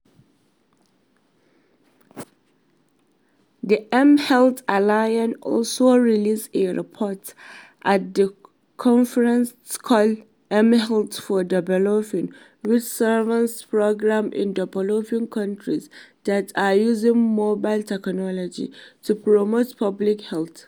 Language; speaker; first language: English; non-native, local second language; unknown